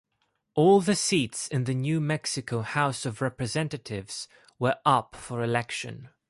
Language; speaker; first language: English; non-native, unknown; Greek